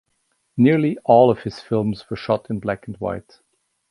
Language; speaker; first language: English; non-native, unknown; German